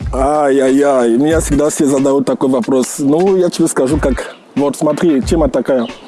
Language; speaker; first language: Russian; non-native, fluent; English